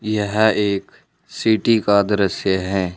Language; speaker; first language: Hindi; native; Hindi